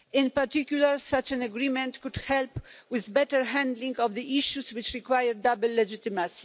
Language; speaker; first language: English; non-native, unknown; Polish